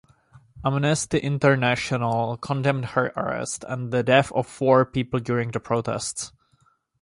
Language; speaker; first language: English; non-native, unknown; Czech